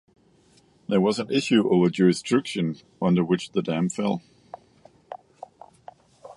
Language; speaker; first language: English; non-native, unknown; Danish